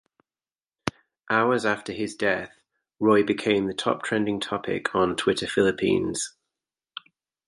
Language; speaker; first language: English; native; English